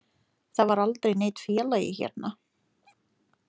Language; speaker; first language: Icelandic; non-native, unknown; Lithuanian